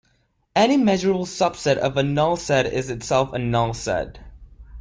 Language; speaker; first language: English; non-native, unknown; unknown